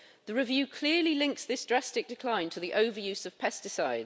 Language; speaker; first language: English; native; English